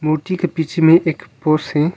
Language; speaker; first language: Hindi; non-native, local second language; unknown